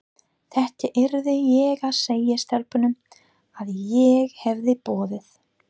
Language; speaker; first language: Icelandic; non-native, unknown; English